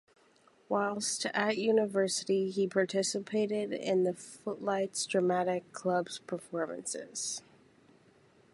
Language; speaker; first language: English; native; English